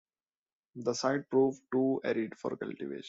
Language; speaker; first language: English; non-native, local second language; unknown